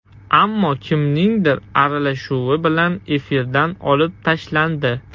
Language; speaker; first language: Uzbek; non-native, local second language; Russian